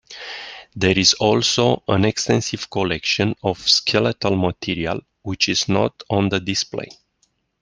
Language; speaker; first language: English; non-native, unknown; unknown